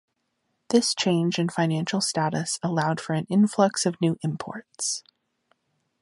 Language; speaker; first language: English; native; English